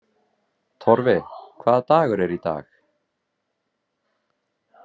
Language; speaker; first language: Icelandic; native; Icelandic